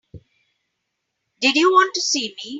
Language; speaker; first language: English; non-native, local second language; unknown